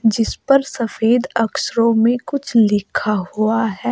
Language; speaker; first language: Hindi; native; Hindi